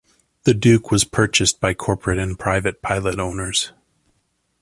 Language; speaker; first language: English; native; English